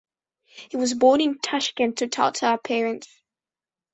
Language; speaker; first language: English; non-native, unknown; Spanish